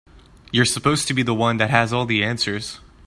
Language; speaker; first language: English; native; English